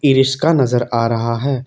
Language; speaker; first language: Hindi; non-native, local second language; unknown